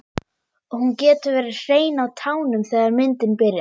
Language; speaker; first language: Icelandic; non-native, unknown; German